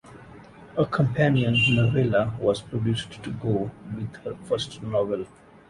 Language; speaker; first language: English; non-native, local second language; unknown